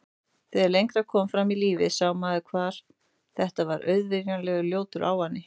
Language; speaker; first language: Icelandic; native; Icelandic